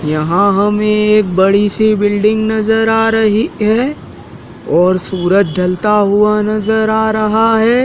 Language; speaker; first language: Hindi; native; Hindi